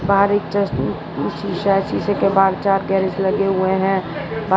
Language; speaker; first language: Hindi; non-native, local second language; Gujarati